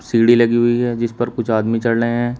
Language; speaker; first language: Hindi; native; Hindi